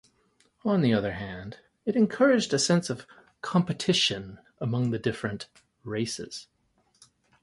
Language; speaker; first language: English; native; English